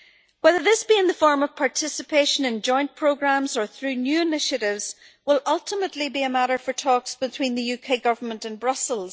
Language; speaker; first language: English; native; English